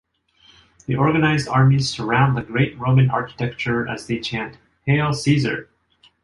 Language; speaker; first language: English; non-native, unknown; Japanese